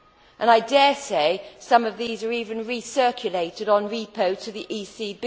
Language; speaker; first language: English; native; English